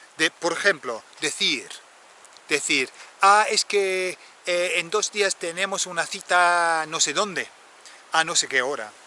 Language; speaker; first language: Spanish; non-native, fluent; English